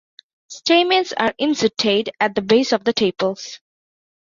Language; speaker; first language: English; non-native, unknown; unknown